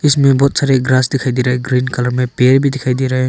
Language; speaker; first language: Hindi; non-native, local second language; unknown